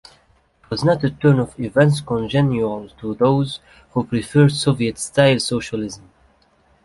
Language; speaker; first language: English; native; English